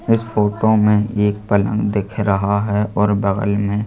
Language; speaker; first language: Hindi; native; Hindi